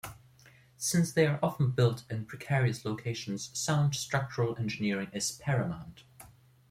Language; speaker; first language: English; non-native, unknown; German